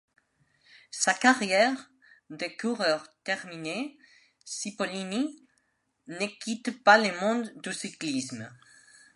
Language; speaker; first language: French; non-native, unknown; Spanish